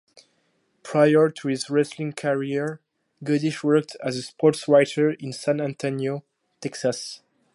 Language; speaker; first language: English; non-native, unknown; French